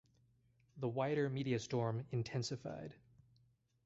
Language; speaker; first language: English; native; English